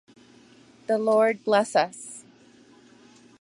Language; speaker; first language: English; native; English